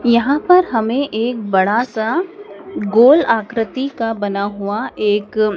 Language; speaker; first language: Hindi; native; Hindi